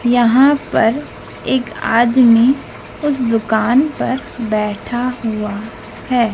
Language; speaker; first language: Hindi; native; Hindi